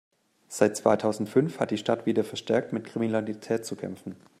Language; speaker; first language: German; native; German